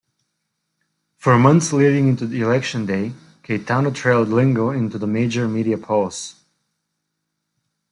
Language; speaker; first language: English; native; English